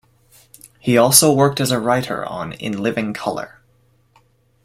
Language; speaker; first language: English; native; English